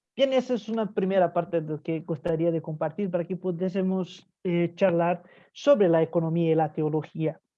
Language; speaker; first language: Spanish; non-native, fluent; Portuguese